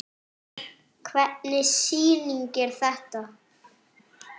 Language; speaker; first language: Icelandic; non-native, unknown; French